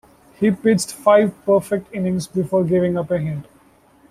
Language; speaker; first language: English; non-native, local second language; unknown